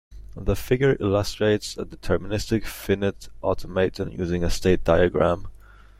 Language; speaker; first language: English; native; English